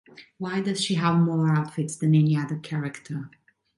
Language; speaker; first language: English; non-native, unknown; Italian